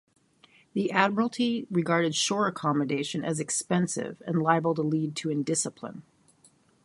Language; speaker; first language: English; native; English